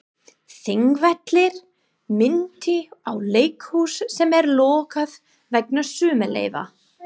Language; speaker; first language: Icelandic; non-native, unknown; English